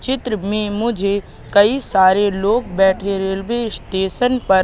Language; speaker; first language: Hindi; native; Hindi